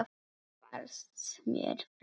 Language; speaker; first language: Icelandic; non-native, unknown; Polish